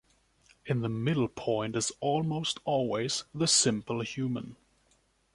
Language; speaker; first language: English; non-native, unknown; German